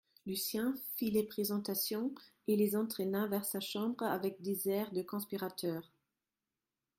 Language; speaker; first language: French; non-native, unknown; German